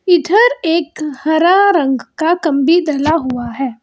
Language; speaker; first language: Hindi; non-native, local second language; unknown